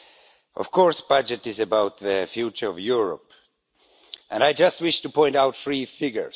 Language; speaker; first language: English; non-native, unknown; Estonian